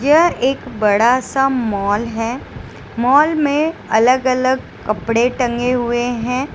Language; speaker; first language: Hindi; non-native, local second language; Gujarati